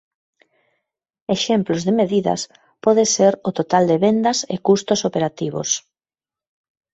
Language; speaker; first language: Galician; native; Galician